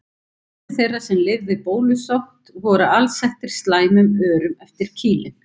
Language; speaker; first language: Icelandic; native; Icelandic